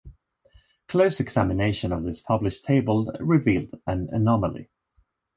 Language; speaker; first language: English; non-native, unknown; Swedish